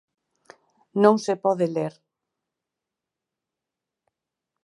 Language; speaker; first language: Galician; native; Galician